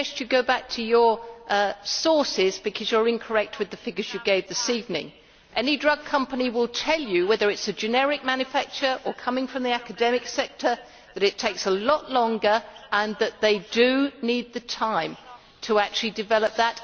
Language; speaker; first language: English; native; English